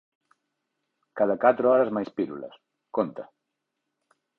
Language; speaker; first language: Galician; native; Galician